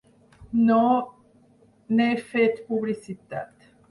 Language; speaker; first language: Catalan; non-native, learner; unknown